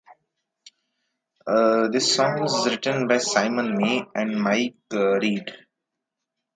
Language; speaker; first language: English; non-native, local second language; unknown